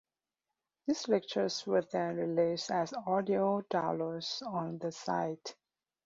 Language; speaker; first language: English; non-native, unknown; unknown